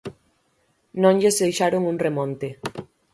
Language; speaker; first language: Galician; native; Galician